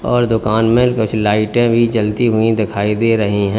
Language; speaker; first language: Hindi; native; Hindi